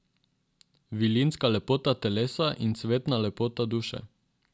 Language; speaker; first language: Slovenian; non-native, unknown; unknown